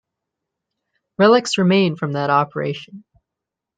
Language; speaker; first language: English; native; English